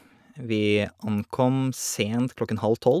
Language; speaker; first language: Norwegian; native; Norwegian